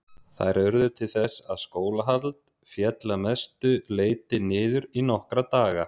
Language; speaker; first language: Icelandic; native; Icelandic